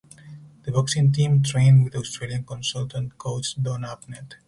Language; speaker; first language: English; non-native, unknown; Spanish